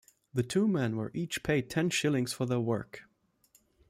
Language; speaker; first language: English; non-native, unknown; German